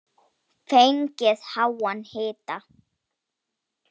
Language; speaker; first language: Icelandic; non-native, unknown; Polish